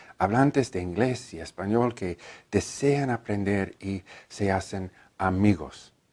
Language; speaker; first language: Spanish; non-native, learner; English